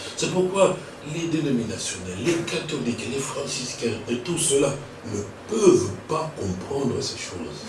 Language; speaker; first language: French; non-native, local second language; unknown